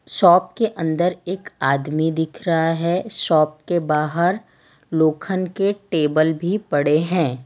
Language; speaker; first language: Hindi; non-native, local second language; Gujarati